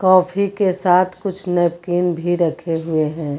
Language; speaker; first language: Hindi; native; Hindi